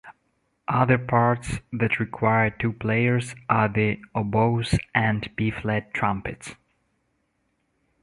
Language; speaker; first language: English; non-native, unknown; Russian